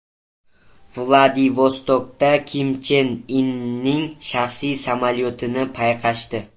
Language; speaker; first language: Uzbek; native; Uzbek